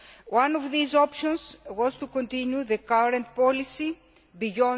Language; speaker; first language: English; non-native, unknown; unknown